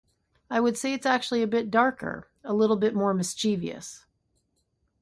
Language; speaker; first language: English; native; English